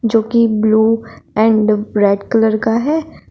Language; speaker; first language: Hindi; native; Hindi